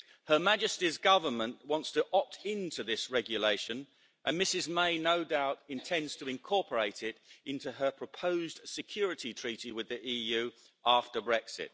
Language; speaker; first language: English; native; English